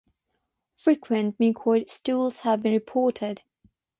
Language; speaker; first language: English; non-native, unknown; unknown